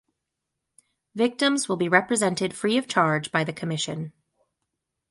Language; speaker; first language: English; native; English